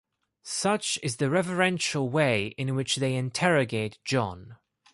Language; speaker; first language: English; non-native, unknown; Greek